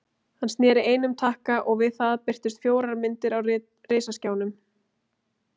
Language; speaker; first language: Icelandic; native; Icelandic